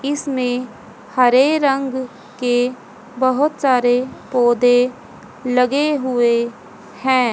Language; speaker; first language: Hindi; native; Hindi